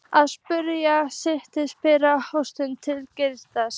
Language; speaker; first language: Icelandic; native; Icelandic